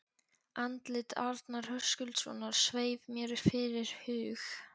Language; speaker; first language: Icelandic; non-native, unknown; Polish